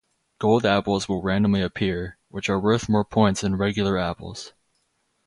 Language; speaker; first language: English; native; English